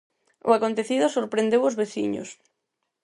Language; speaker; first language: Galician; non-native, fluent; Spanish